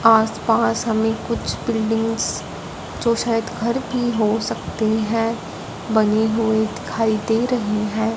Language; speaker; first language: Hindi; non-native, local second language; Punjabi